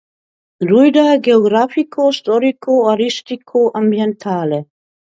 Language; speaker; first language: German; native; German